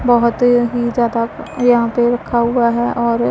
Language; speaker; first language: Hindi; non-native, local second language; Punjabi